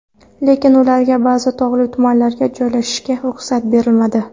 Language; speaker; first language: Uzbek; non-native, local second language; Kara-Kalpak